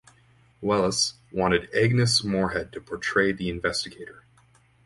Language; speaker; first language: English; native; English